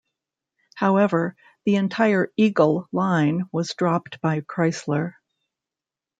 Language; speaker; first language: English; native; English